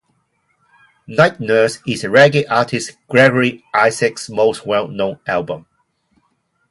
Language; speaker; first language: English; non-native, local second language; Cantonese